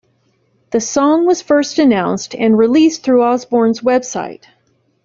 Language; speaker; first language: English; native; English